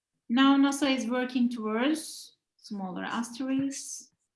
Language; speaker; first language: English; non-native, fluent; Turkish